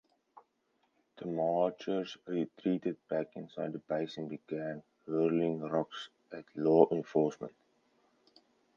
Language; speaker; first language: English; non-native, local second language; Afrikaans